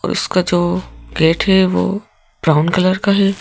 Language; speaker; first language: Hindi; native; Hindi